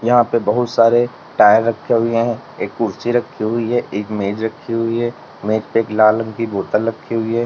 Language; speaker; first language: Hindi; native; Hindi